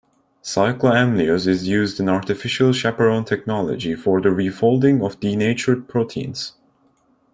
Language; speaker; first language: English; non-native, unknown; Turkish